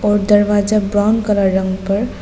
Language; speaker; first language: Hindi; non-native, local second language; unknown